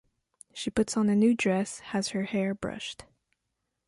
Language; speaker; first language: English; non-native, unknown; French